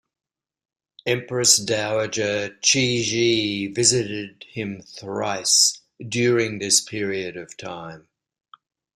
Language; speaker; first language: English; native; English